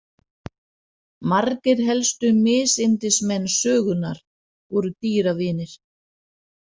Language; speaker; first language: Icelandic; non-native, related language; Danish